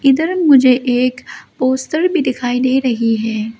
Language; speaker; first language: Hindi; early bilingual, other home language; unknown